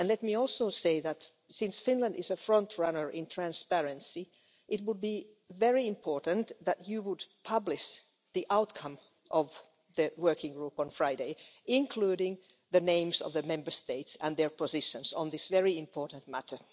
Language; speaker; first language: English; non-native, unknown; Finnish